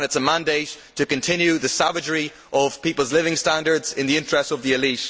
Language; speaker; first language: English; native; English